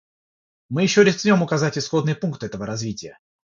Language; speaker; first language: Russian; non-native, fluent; Georgian